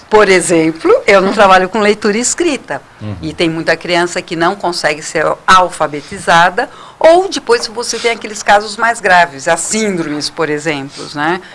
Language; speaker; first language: Portuguese; native; Portuguese